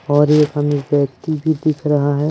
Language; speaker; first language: Hindi; native; Hindi